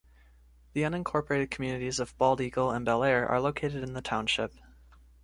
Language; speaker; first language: English; native; English